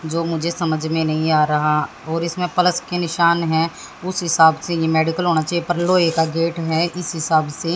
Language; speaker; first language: Hindi; native; Hindi